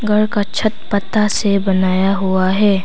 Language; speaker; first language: Hindi; non-native, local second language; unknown